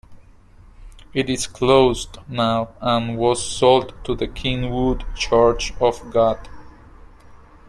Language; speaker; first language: English; non-native, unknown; Spanish